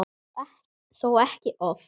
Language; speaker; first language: Icelandic; native; Icelandic